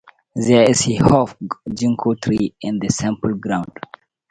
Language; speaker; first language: English; non-native, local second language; Hausa